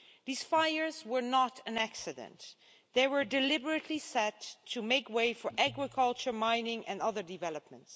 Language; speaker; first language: English; non-native, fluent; Dutch